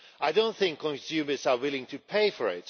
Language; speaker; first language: English; non-native, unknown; Swedish